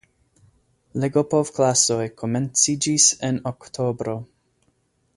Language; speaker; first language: Esperanto; non-native, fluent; English